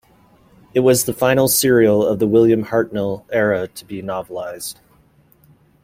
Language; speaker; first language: English; native; English